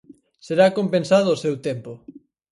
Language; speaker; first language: Galician; native; Galician